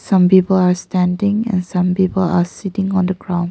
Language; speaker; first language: English; non-native, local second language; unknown